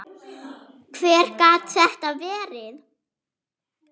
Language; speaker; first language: Icelandic; non-native, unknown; German